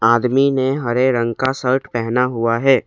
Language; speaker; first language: Hindi; non-native, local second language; Assamese